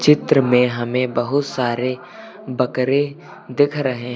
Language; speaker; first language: Hindi; native; Hindi